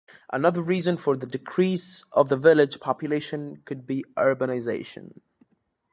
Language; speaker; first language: English; native; English